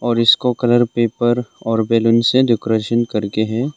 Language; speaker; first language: Hindi; non-native, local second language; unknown